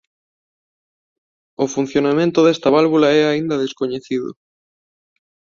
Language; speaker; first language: Galician; non-native, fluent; Spanish